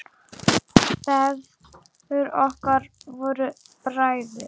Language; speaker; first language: Icelandic; native; Icelandic